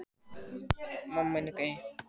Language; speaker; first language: Icelandic; native; Icelandic